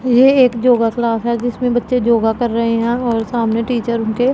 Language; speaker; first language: Hindi; non-native, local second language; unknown